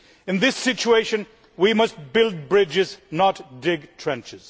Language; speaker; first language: English; non-native, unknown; Swedish